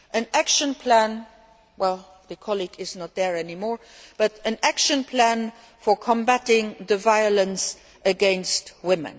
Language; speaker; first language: English; non-native, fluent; Luxembourgish